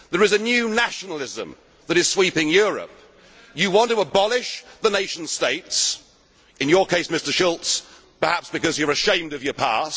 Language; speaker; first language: English; native; English